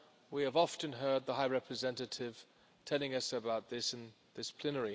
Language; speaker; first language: English; non-native, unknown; German